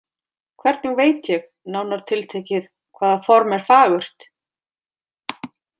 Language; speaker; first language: Icelandic; native; Icelandic